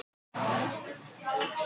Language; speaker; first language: Icelandic; non-native, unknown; Russian